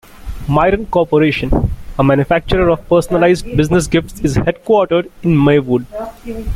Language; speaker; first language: English; non-native, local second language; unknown